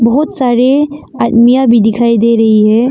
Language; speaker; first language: Hindi; non-native, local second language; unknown